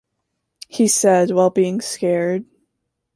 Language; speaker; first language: English; native; English